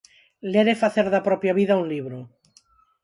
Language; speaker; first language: Galician; non-native, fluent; Spanish